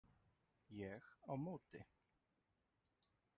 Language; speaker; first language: Icelandic; native; Icelandic